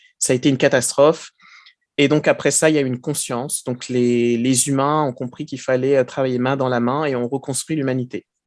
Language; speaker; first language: French; early bilingual, other home language; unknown